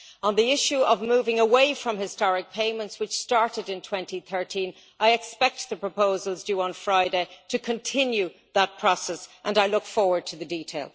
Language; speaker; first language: English; native; English